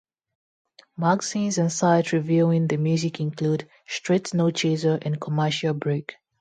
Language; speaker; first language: English; non-native, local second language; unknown